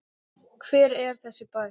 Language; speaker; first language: Icelandic; non-native, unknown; English